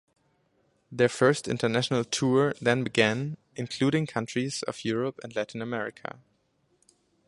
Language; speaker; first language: English; non-native, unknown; German